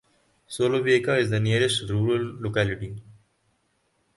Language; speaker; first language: English; non-native, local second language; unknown